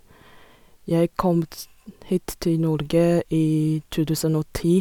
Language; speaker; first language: Norwegian; non-native, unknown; Chinese